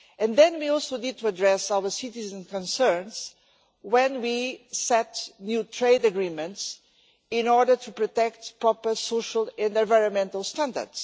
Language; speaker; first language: English; non-native, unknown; Portuguese